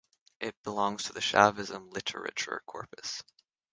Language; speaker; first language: English; native; English